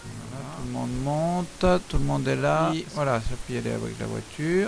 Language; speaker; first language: French; native; French